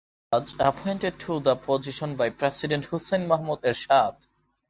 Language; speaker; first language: English; non-native, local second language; Bangla